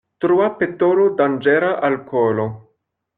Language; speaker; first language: Esperanto; non-native, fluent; French